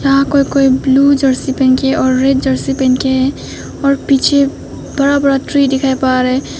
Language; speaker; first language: Hindi; non-native, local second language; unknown